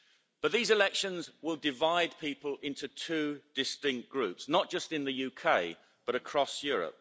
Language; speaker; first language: English; native; English